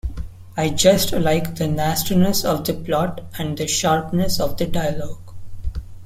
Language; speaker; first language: English; non-native, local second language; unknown